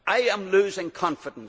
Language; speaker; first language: English; native; English